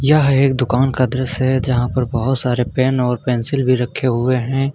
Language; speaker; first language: Hindi; native; Hindi